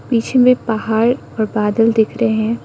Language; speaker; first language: Hindi; non-native, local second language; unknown